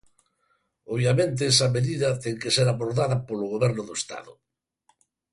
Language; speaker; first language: Galician; native; Galician